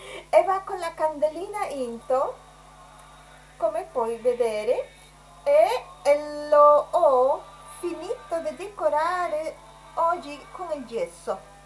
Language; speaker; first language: Italian; non-native, related language; Spanish